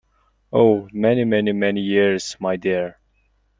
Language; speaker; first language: English; non-native, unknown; Mongolian